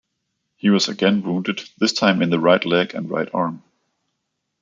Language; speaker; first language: English; non-native, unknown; Danish